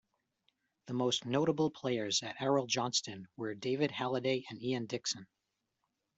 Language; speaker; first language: English; native; English